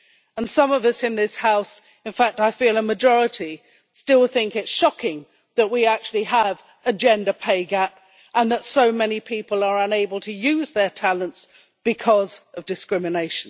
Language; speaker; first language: English; native; English